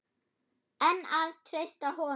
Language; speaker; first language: Icelandic; non-native, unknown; German